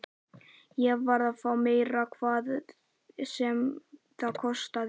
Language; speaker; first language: Icelandic; native; Icelandic